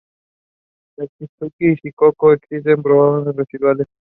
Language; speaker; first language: English; non-native, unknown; Spanish